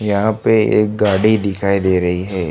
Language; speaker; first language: Hindi; non-native, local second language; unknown